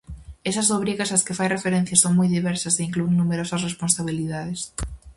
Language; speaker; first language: Galician; native; Galician